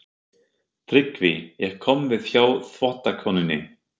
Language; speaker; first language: Icelandic; non-native, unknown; German